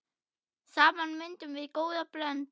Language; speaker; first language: Icelandic; non-native, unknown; German